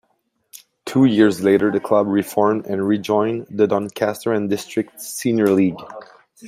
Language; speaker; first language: English; non-native, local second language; French